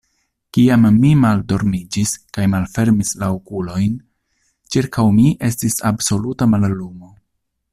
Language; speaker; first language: Esperanto; non-native, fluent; Italian